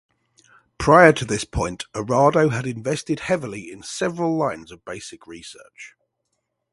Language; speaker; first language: English; native; English